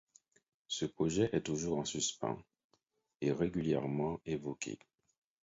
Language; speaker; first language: French; non-native, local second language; Haitian Creole